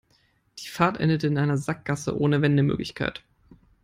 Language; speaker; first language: English; non-native, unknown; German